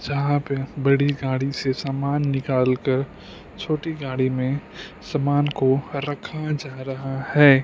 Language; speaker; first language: Hindi; non-native, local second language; Punjabi